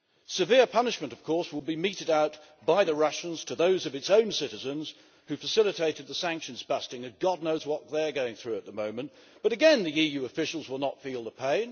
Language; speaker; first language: English; native; English